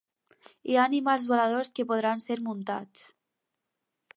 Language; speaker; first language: Catalan; non-native, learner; Spanish